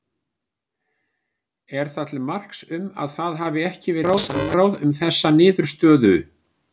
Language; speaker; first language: Icelandic; native; Icelandic